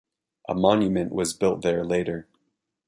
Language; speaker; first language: English; native; English